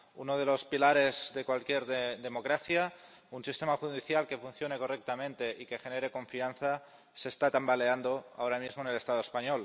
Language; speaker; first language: Spanish; non-native, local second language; Catalan